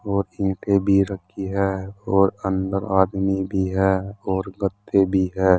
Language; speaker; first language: Hindi; native; Hindi